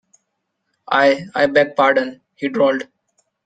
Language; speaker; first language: English; non-native, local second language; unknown